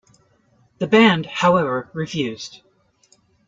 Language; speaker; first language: English; native; English